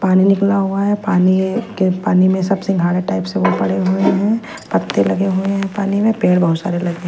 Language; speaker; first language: Hindi; non-native, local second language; Punjabi